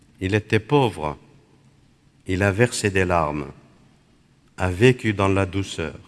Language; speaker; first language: French; non-native, fluent; Aramaic